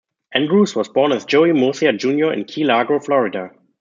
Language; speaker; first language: English; non-native, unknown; German